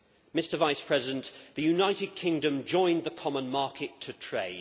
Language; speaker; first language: English; native; English